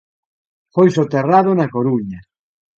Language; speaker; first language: Galician; native; Galician